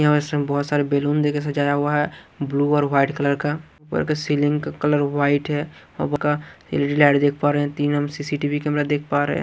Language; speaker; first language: Hindi; non-native, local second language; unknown